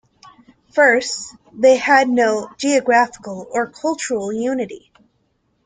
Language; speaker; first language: English; native; English